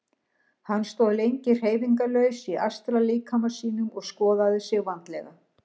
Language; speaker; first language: Icelandic; native; Icelandic